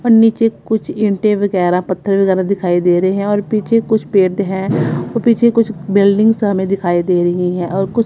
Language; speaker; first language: Hindi; non-native, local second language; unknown